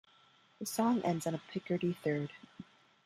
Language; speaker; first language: English; non-native, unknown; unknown